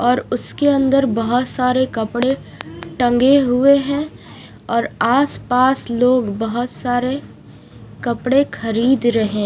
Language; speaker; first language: Hindi; non-native, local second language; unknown